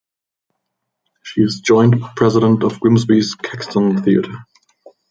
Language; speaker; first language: English; non-native, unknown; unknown